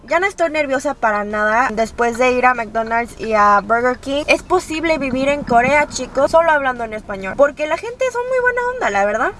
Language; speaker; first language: Spanish; early bilingual, other home language; Korean